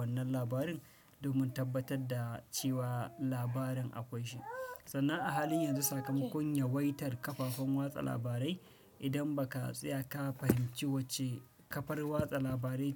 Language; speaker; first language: Hausa; non-native, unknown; Fula